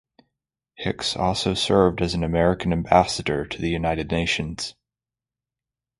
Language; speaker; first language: English; native; English